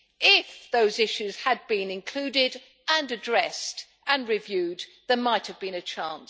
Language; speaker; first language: English; native; English